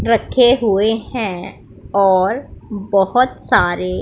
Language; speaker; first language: Hindi; non-native, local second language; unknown